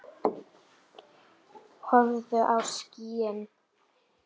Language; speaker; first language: Icelandic; native; Icelandic